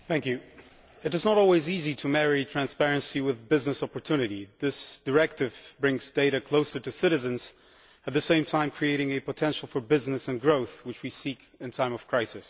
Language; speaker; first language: English; non-native, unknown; Polish